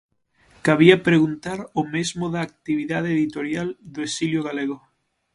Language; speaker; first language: Galician; native; Galician